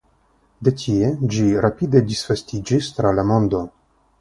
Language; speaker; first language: Esperanto; non-native, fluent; Russian